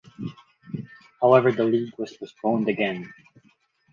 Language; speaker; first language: English; non-native, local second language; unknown